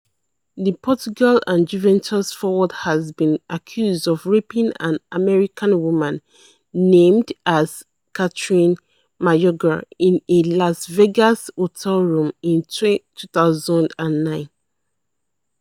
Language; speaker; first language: English; non-native, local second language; Yoruba